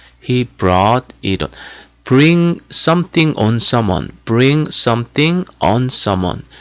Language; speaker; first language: English; non-native, fluent; Korean